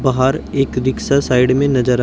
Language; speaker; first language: Hindi; native; Hindi